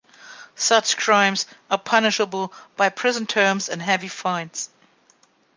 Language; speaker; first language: English; non-native, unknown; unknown